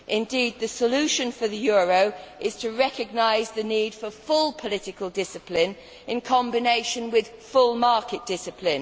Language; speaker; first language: English; native; English